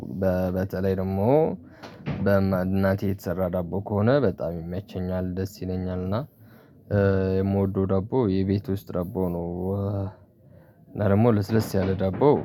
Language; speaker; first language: Amharic; non-native, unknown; Tigrinya